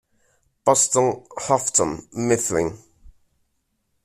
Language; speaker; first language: English; native; English